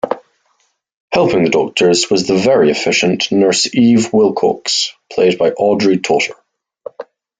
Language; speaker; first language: English; native; English